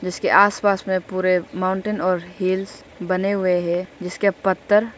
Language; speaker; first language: Hindi; non-native, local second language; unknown